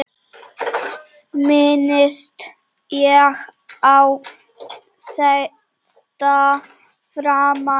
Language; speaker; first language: Icelandic; non-native, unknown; Czech